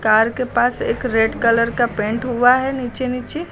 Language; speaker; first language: Hindi; native; Hindi